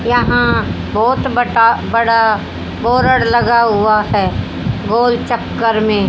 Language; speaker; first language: Hindi; native; Hindi